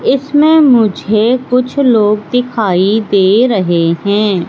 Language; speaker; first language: Hindi; native; Hindi